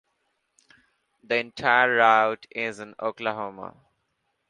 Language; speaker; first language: English; non-native, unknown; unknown